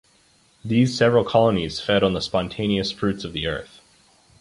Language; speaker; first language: English; native; English